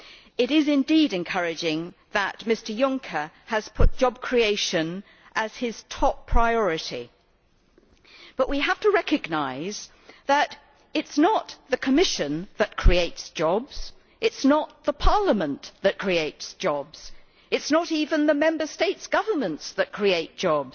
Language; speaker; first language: English; native; English